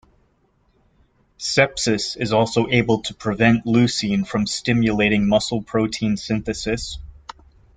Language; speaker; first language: English; native; English